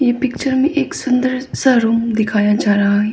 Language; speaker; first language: Hindi; non-native, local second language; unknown